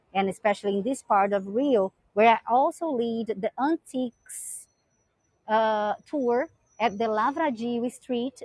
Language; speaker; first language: English; non-native, fluent; Portuguese